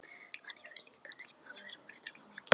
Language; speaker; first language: Icelandic; non-native, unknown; Polish